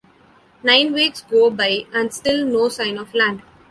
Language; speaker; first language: English; non-native, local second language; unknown